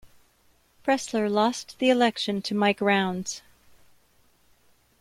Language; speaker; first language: English; native; English